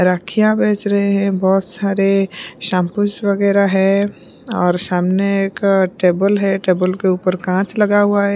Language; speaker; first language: Hindi; non-native, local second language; Punjabi